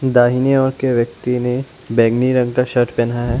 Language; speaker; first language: Hindi; non-native, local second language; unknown